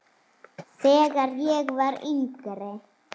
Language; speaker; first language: Icelandic; native; Icelandic